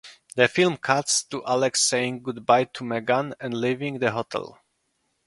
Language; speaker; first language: English; non-native, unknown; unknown